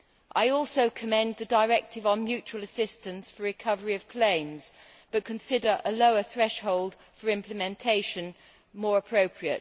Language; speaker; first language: English; native; English